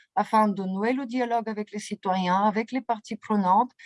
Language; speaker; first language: French; non-native, fluent; Bulgarian